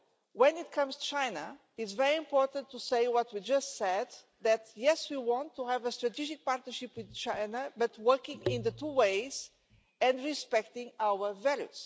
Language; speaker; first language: English; non-native, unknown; Portuguese